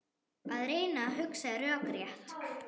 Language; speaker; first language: Icelandic; non-native, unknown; German